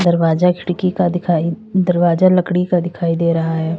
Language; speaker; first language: Hindi; native; Hindi